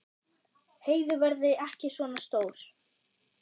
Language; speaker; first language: Icelandic; non-native, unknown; German